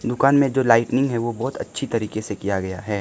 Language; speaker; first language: Hindi; non-native, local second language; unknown